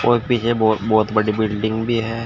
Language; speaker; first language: Hindi; native; Hindi